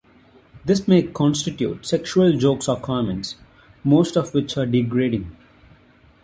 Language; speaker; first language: English; non-native, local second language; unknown